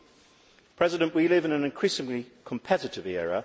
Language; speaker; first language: English; native; English